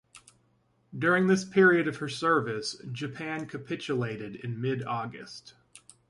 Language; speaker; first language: English; native; English